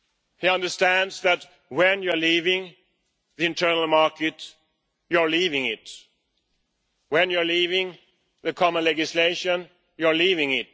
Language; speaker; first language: English; non-native, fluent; Swedish